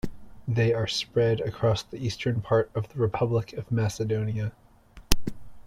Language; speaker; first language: English; native; English